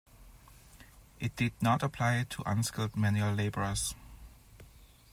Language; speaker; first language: English; non-native, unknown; German